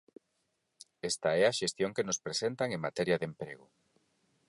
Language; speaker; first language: Galician; non-native, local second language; Spanish